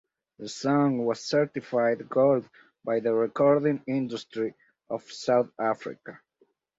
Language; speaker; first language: English; native; English